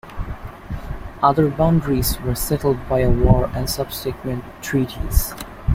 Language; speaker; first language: English; native; English